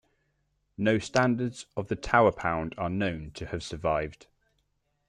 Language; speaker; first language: English; native; English